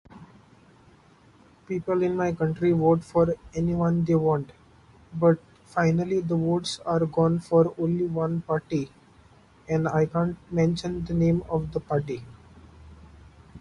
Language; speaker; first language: English; non-native, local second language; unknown